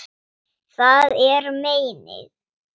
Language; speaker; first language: Icelandic; non-native, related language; Swedish